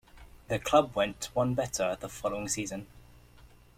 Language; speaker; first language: English; native; English